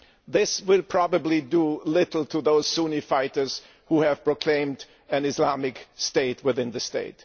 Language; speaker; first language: English; non-native, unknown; German